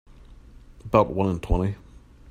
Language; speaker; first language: English; native; English